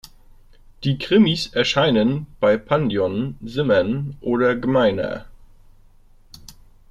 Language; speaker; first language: German; native; German